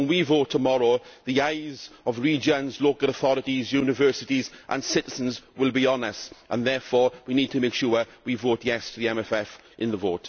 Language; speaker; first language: English; native; English